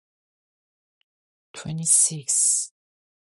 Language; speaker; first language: English; non-native, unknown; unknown